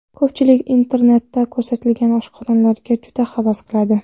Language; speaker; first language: Uzbek; non-native, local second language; Kara-Kalpak